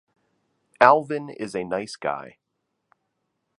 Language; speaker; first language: English; native; English